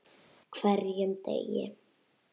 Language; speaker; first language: Icelandic; native; Icelandic